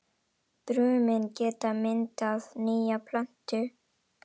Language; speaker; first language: Icelandic; non-native, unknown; Indonesian